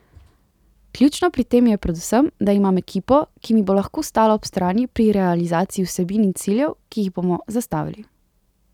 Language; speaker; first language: Slovenian; native; Slovenian